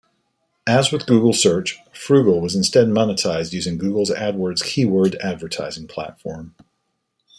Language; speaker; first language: English; native; English